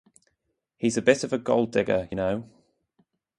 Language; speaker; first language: English; native; English